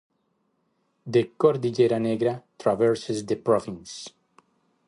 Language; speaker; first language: English; native; English